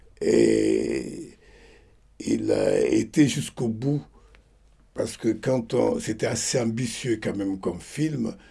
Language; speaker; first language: French; non-native, local second language; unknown